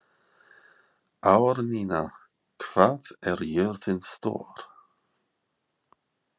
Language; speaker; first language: Icelandic; non-native, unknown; English